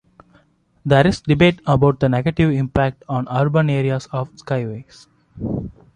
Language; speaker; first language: English; non-native, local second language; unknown